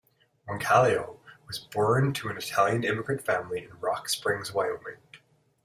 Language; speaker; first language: English; native; English